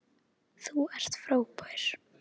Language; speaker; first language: Icelandic; native; Icelandic